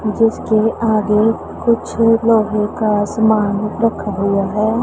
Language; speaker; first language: Hindi; non-native, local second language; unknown